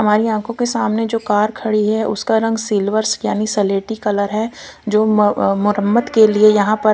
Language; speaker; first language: Hindi; non-native, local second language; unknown